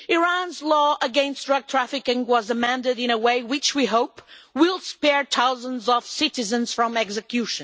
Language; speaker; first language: English; non-native, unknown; Portuguese